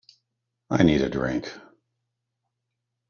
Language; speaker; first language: English; native; English